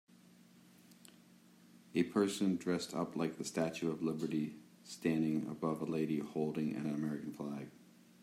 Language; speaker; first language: English; native; English